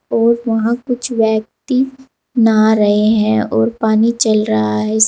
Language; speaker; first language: Hindi; native; Hindi